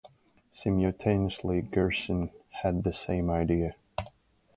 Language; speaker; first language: English; native; English